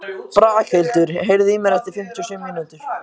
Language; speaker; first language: Icelandic; native; Icelandic